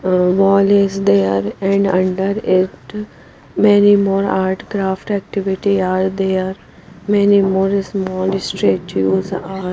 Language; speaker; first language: English; non-native, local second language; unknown